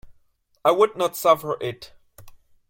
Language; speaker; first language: English; non-native, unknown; German